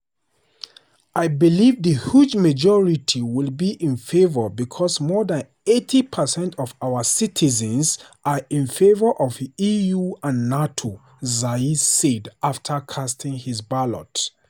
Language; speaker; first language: English; non-native, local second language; Hausa